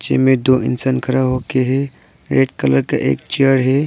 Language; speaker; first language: Hindi; non-native, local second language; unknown